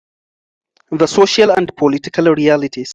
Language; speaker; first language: English; non-native, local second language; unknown